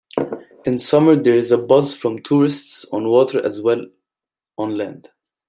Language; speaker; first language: English; non-native, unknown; German